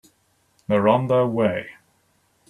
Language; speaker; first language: English; native; English